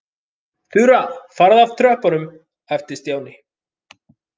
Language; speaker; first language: Icelandic; native; Icelandic